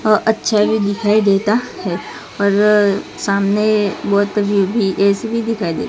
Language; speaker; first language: Hindi; non-native, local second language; Gujarati